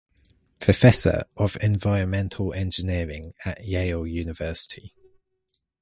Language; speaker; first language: English; native; English